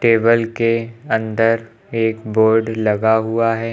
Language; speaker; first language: Hindi; native; Hindi